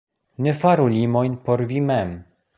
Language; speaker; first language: Esperanto; non-native, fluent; Polish